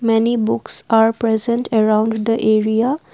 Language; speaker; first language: English; non-native, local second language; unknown